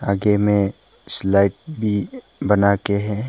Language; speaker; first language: Hindi; non-native, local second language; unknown